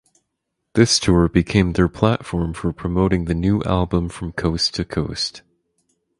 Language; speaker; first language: English; native; English